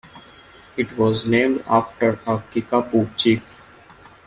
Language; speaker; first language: English; non-native, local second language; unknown